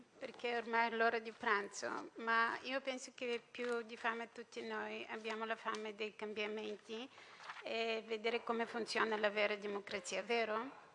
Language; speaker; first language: Italian; non-native, fluent; Bulgarian